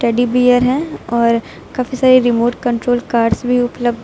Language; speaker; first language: Hindi; native; Hindi